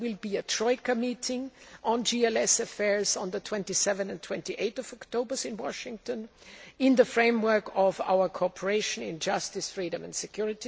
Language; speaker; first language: English; non-native, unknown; German